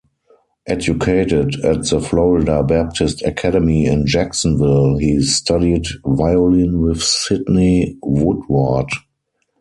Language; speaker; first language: English; non-native, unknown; German